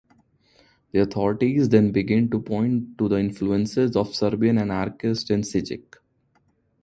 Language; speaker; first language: English; non-native, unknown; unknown